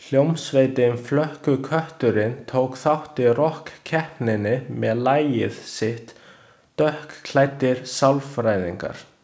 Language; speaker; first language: Icelandic; non-native, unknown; Chinese